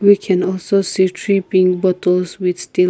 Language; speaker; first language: English; non-native, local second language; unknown